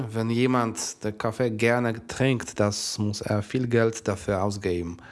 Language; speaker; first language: German; non-native, fluent; Polish